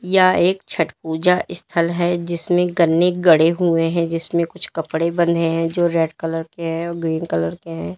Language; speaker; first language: Hindi; native; Hindi